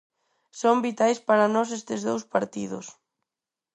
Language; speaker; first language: Galician; non-native, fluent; Spanish